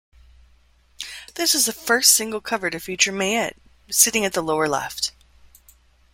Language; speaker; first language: English; native; English